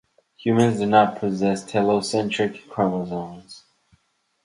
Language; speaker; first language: English; native; English